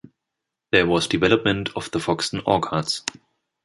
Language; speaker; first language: English; non-native, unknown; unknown